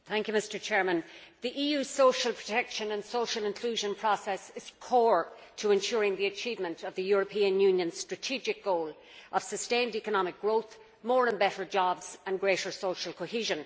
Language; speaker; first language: English; native; English